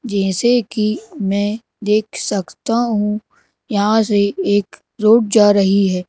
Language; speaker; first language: Hindi; native; Hindi